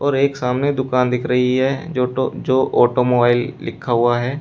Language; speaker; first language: Hindi; native; Hindi